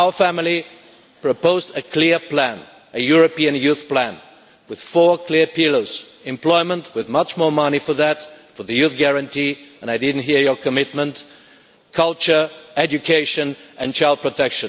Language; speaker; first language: English; non-native, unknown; Bulgarian